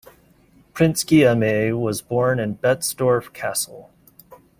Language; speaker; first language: English; native; English